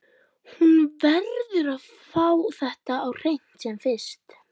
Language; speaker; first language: Icelandic; native; Icelandic